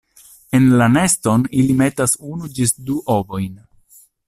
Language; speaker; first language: Esperanto; non-native, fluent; Italian